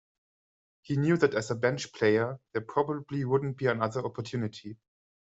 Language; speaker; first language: English; non-native, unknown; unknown